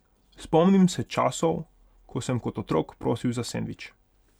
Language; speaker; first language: Slovenian; non-native, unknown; Hungarian